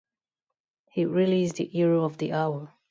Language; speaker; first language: English; non-native, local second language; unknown